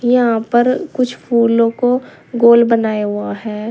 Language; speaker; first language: Hindi; native; Hindi